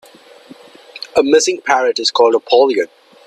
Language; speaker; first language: English; non-native, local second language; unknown